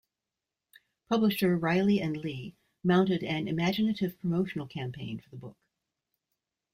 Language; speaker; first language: English; native; English